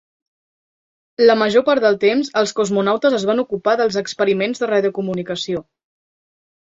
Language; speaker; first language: Catalan; native; Catalan